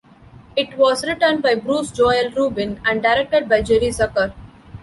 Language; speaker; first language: English; non-native, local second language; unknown